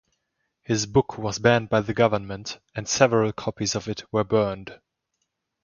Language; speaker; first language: English; non-native, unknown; German